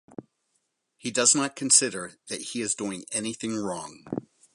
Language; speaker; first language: English; native; English